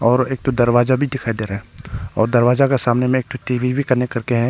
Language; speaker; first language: Hindi; non-native, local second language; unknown